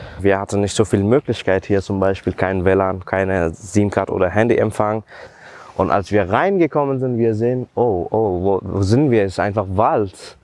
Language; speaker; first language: German; non-native, fluent; Persian